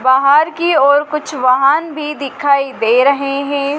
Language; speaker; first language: Hindi; native; Hindi